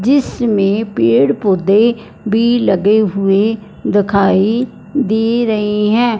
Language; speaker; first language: Hindi; non-native, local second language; Punjabi